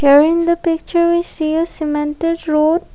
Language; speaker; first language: English; non-native, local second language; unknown